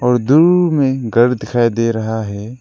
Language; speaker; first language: Hindi; non-native, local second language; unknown